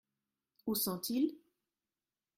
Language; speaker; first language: French; non-native, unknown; German